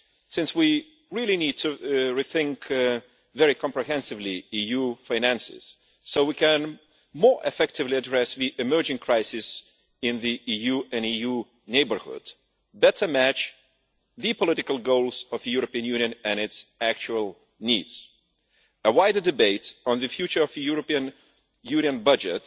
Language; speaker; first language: English; non-native, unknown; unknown